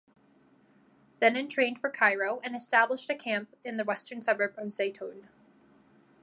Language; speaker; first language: English; non-native, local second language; French